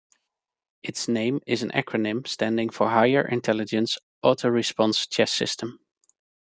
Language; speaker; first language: English; non-native, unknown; Dutch